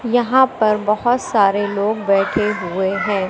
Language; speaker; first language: Hindi; native; Hindi